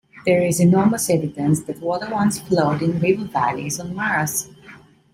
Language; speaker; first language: English; non-native, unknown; Italian